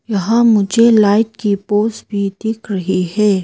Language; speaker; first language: Hindi; non-native, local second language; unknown